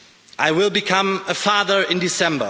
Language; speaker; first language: English; non-native, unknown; German